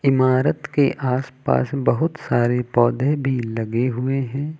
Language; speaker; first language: Hindi; native; Hindi